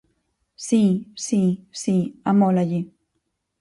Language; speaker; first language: Galician; native; Galician